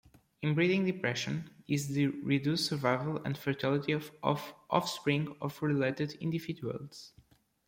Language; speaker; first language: English; non-native, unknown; Portuguese